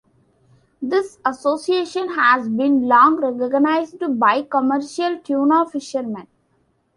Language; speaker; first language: English; non-native, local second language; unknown